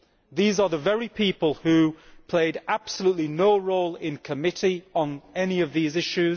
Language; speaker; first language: English; native; English